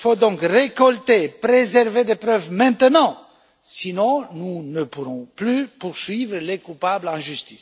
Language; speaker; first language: French; non-native, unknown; Romanian